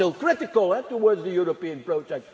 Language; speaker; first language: English; non-native, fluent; Dutch